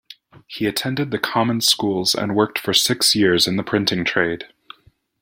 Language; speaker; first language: English; native; English